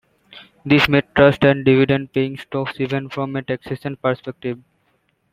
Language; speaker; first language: English; non-native, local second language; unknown